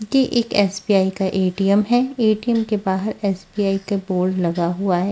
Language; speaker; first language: Hindi; non-native, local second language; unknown